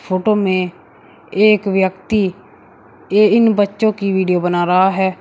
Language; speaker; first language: Hindi; native; Hindi